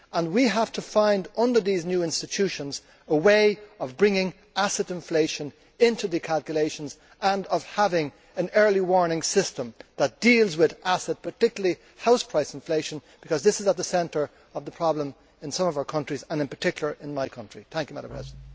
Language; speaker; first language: English; native; English